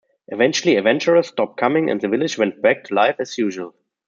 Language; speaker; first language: English; non-native, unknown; German